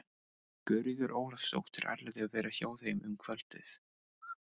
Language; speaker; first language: Icelandic; non-native, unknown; English